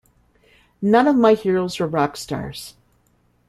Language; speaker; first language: English; native; English